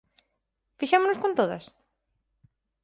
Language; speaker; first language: Galician; native; Galician